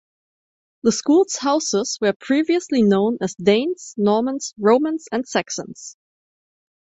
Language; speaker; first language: English; non-native, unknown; German